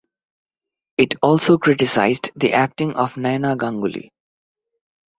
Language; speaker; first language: English; non-native, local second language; Bangla